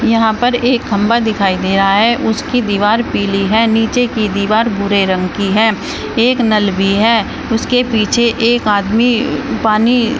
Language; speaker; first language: Hindi; native; Hindi